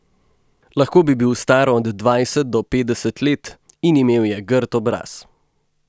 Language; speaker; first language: Slovenian; native; Slovenian